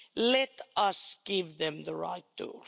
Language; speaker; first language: English; non-native, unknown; Finnish